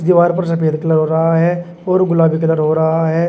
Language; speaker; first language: Hindi; native; Hindi